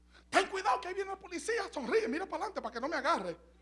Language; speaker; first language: Spanish; native; Spanish